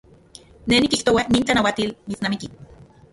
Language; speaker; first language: Central Puebla Nahuatl; non-native, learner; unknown